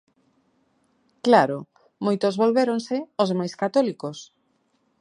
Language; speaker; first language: Galician; native; Galician